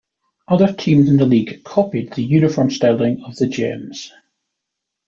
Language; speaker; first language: English; native; English